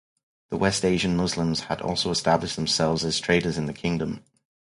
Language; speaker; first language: English; native; English